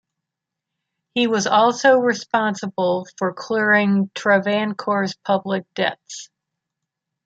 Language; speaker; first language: English; native; English